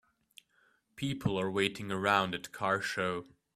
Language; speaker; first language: English; native; English